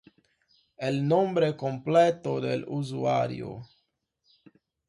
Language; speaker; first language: Spanish; non-native, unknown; Portuguese